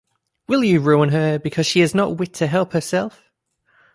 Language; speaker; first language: English; native; English